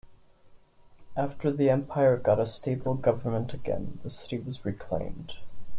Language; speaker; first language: English; non-native, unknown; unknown